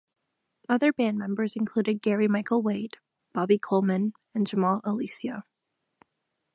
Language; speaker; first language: English; non-native, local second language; French